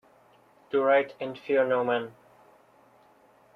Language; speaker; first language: English; native; English